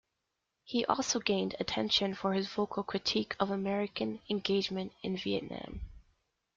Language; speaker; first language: English; native; English